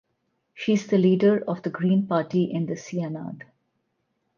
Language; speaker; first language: English; non-native, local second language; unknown